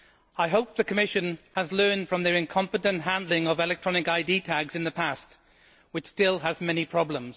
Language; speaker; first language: English; native; English